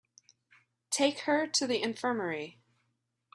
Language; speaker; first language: English; native; English